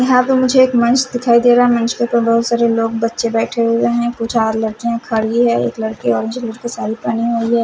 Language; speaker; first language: Hindi; non-native, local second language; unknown